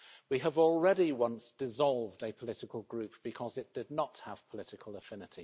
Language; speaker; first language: English; native; English